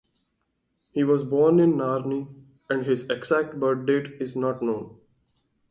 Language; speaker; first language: English; non-native, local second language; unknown